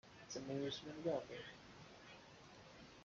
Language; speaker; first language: English; native; English